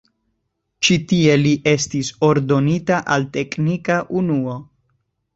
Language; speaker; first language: Esperanto; non-native, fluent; Spanish